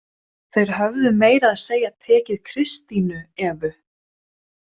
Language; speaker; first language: Icelandic; non-native, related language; Swedish